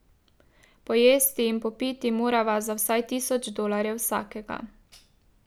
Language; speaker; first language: Slovenian; native; Slovenian